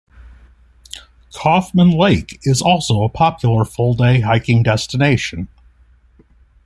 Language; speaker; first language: English; native; English